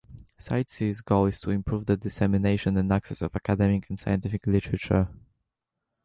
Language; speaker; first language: English; native; English